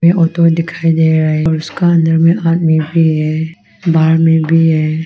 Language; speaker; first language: Hindi; non-native, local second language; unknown